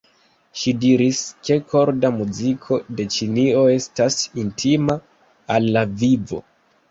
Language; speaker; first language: Esperanto; non-native, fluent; Kinyarwanda